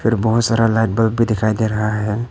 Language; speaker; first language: Hindi; early bilingual, other home language; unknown